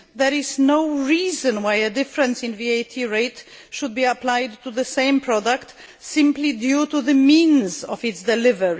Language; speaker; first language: English; non-native, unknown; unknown